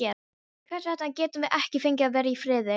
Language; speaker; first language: Icelandic; non-native, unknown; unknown